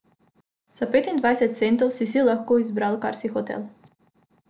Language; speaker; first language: Slovenian; non-native, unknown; Macedonian